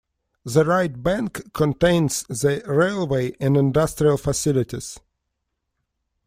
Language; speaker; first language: English; non-native, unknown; Russian